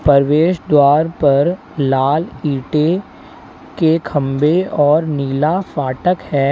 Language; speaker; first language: Hindi; native; Hindi